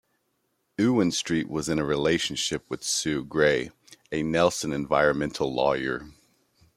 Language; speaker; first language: English; native; English